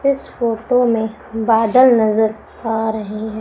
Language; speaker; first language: Hindi; native; Hindi